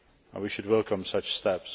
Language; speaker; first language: English; non-native, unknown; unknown